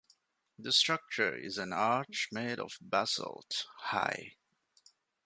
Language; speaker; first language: English; non-native, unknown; Divehi